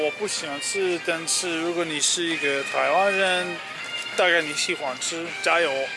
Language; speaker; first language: Chinese; non-native, learner; English